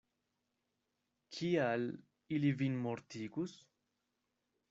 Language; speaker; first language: Esperanto; non-native, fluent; Spanish